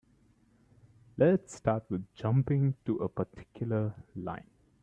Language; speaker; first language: English; non-native, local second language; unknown